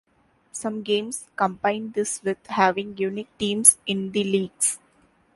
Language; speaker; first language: English; non-native, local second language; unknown